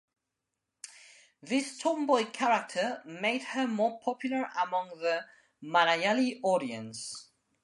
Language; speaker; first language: English; non-native, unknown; Spanish